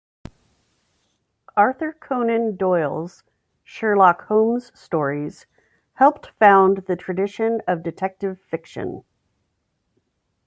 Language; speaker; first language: English; native; English